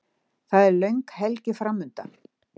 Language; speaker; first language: Icelandic; native; Icelandic